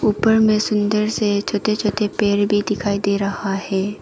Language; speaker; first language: Hindi; non-native, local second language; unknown